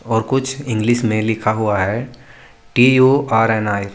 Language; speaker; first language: Hindi; native; Hindi